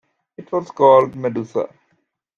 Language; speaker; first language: English; native; English